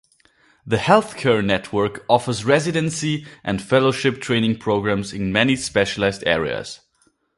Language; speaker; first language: English; non-native, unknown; German